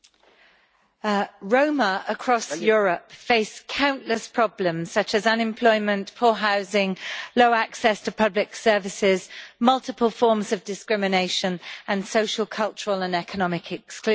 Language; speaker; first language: English; native; English